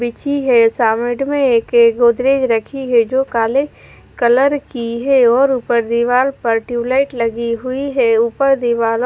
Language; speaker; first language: Hindi; non-native, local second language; Punjabi